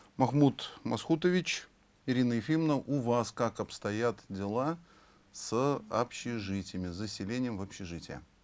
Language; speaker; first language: Russian; native; Russian